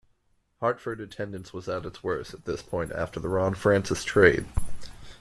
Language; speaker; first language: English; native; English